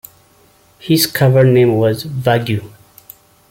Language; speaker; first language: English; non-native, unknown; Amharic